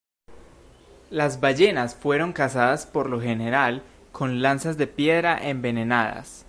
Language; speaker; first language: Spanish; native; Spanish